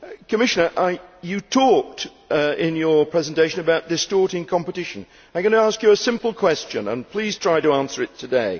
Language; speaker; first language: English; native; English